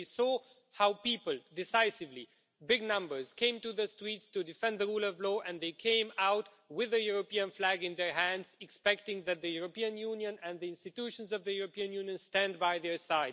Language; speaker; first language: English; non-native, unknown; Romanian